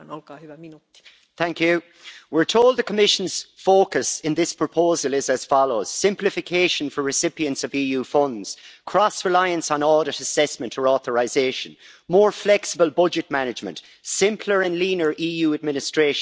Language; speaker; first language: English; native; English